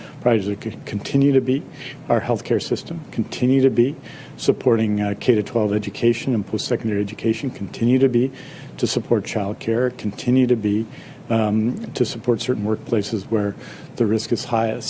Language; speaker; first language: English; native; English